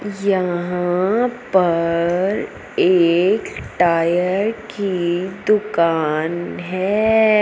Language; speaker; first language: Hindi; non-native, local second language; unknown